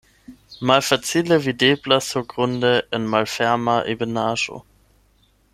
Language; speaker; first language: Esperanto; non-native, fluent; German